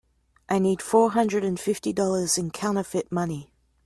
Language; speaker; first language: English; native; English